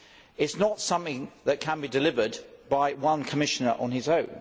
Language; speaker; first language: English; native; English